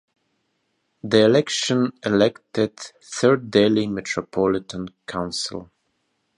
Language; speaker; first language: English; non-native, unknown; Russian